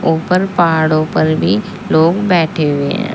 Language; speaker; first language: Hindi; native; Hindi